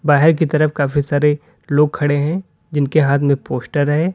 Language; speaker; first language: Hindi; native; Hindi